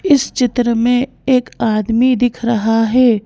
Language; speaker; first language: Hindi; native; Hindi